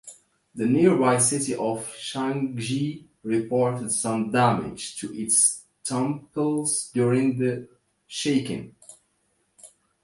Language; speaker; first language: English; non-native, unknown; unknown